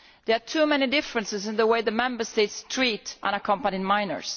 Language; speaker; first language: English; non-native, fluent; Italian